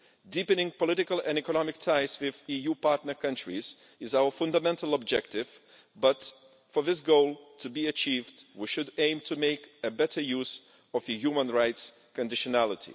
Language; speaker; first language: English; non-native, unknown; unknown